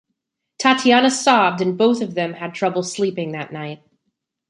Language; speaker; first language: English; native; English